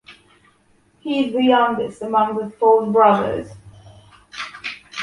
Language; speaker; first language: English; non-native, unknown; Polish